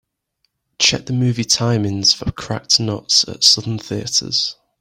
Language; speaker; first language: English; native; English